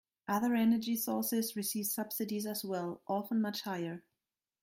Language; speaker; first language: English; non-native, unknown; German